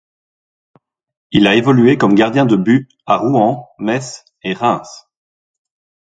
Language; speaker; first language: French; native; French